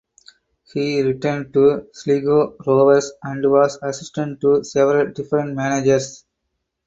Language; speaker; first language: English; non-native, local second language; Tamil